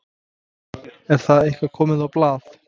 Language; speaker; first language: Icelandic; non-native, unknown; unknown